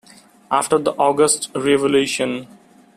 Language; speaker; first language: English; non-native, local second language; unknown